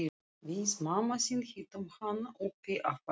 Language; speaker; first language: Icelandic; non-native, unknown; Russian